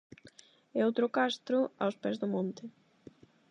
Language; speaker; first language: Galician; non-native, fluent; Spanish